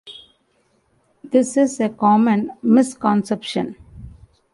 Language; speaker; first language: English; non-native, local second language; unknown